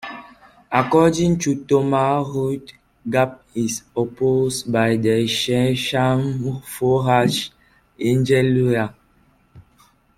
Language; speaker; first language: English; non-native, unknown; French